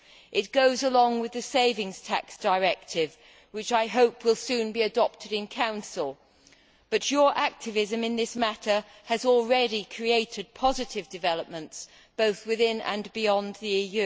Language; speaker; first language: English; native; English